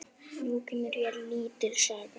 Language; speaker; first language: Icelandic; native; Icelandic